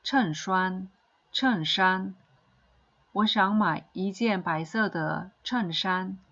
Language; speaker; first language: Chinese; non-native, fluent; Korean